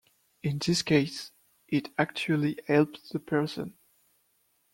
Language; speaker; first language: English; non-native, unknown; French